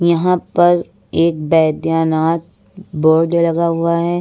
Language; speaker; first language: Hindi; native; Hindi